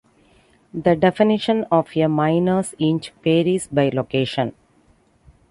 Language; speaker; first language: English; non-native, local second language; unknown